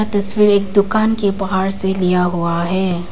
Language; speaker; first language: Hindi; non-native, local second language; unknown